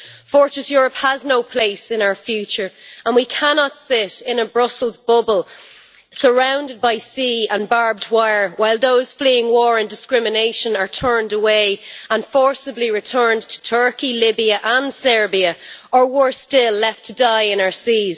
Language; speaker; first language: English; native; English